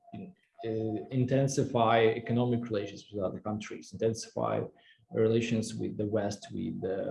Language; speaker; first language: English; non-native, fluent; Russian